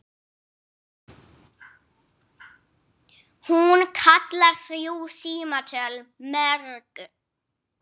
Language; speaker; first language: Icelandic; non-native, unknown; English